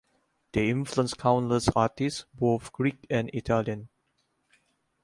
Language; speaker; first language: English; non-native, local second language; Chinese